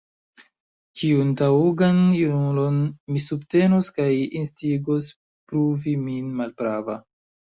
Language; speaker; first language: Esperanto; non-native, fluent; Chinese